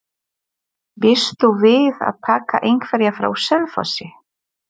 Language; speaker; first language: Icelandic; non-native, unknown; Polish